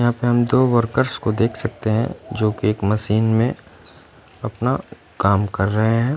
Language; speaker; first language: Hindi; non-native, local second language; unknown